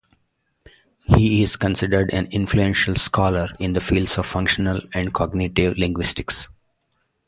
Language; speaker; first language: English; non-native, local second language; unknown